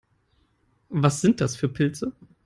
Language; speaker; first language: English; non-native, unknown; German